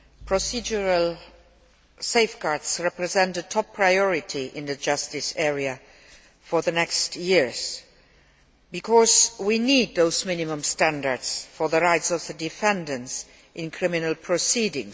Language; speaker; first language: English; non-native, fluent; Luxembourgish